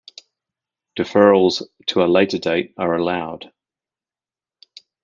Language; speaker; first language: English; native; English